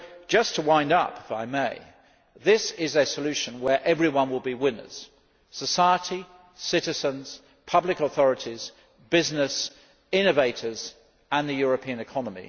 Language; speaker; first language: English; native; English